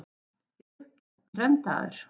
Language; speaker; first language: Icelandic; native; Icelandic